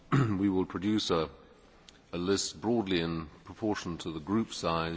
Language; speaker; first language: English; native; English